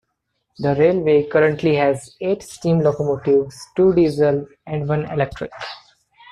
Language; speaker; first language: English; non-native, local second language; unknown